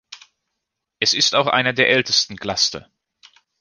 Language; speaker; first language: German; native; German